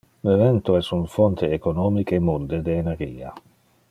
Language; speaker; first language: Interlingua; non-native, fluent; Dutch